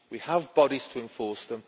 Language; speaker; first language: English; native; English